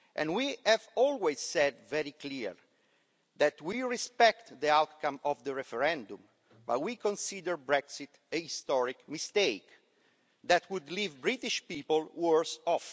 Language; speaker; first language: English; non-native, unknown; Italian